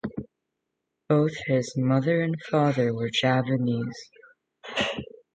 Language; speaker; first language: English; native; English